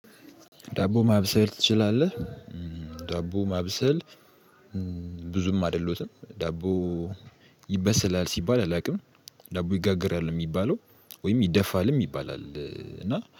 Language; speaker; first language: Amharic; native; Amharic